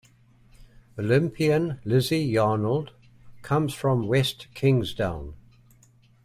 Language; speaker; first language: English; native; English